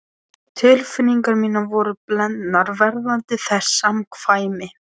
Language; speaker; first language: Icelandic; non-native, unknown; Polish